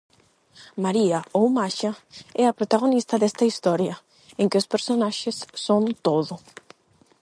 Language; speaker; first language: Galician; non-native, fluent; Spanish